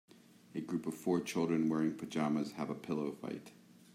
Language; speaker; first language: English; native; English